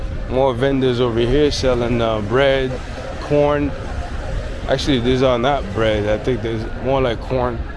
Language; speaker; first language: English; early bilingual, other home language; Spanish